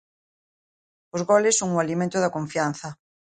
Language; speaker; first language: Galician; native; Galician